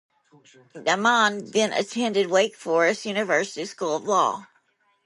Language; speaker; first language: English; native; English